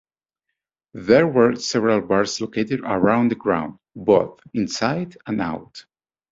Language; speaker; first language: English; native; English